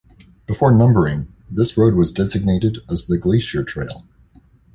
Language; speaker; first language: English; native; English